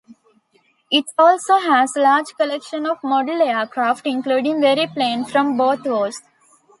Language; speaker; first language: English; non-native, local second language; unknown